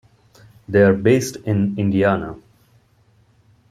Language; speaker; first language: English; non-native, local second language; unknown